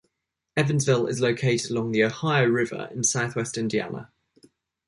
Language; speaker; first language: English; native; English